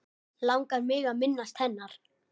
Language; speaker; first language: Icelandic; native; Icelandic